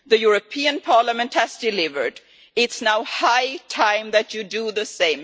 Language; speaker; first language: English; non-native, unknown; Swedish